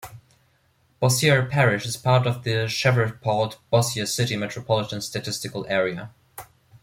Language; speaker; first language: English; non-native, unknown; German